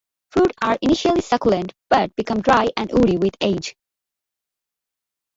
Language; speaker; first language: English; non-native, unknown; Bangla